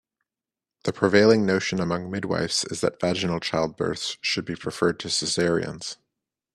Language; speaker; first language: English; native; English